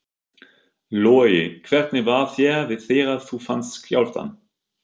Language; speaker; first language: Icelandic; non-native, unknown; German